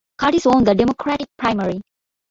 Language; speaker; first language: English; non-native, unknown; Bangla